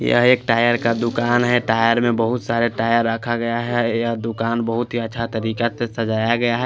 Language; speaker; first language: Hindi; non-native, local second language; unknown